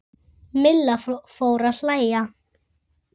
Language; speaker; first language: Icelandic; native; Icelandic